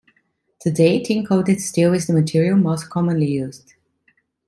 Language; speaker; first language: English; non-native, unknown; Italian